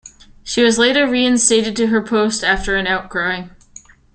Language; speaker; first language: English; native; English